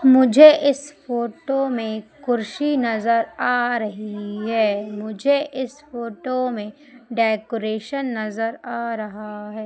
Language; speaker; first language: Hindi; native; Hindi